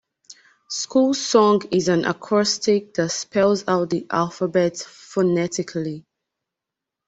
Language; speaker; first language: English; non-native, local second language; Yoruba